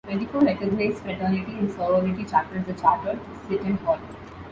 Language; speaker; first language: English; non-native, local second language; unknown